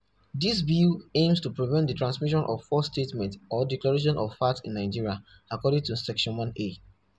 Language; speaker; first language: English; non-native, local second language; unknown